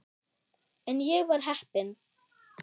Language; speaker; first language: Icelandic; non-native, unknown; German